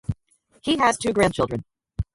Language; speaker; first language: English; native; English